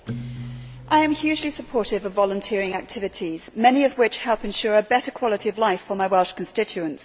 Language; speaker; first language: English; native; English